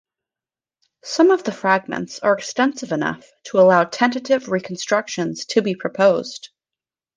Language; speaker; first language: English; native; English